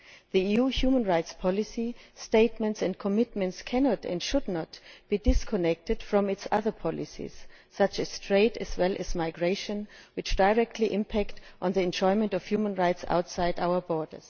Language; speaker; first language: English; non-native, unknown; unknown